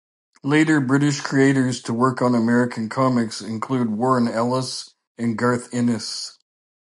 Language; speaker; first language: English; native; English